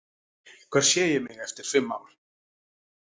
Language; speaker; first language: Icelandic; native; Icelandic